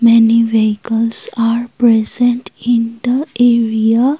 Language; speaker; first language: English; non-native, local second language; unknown